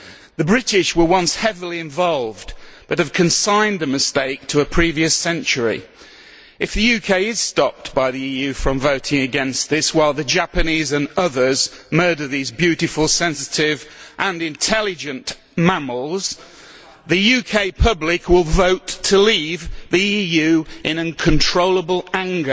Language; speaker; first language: English; native; English